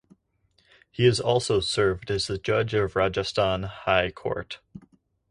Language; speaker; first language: English; native; English